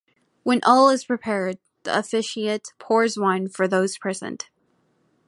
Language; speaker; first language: English; native; English